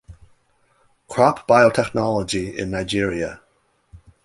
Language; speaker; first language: English; native; English